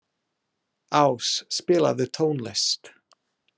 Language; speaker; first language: Icelandic; non-native, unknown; English